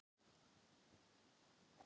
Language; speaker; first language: Icelandic; non-native, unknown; Thai